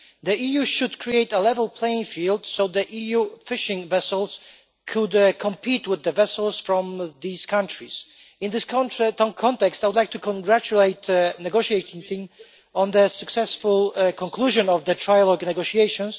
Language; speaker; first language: English; non-native, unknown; Polish